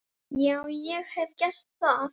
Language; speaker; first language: Icelandic; native; Icelandic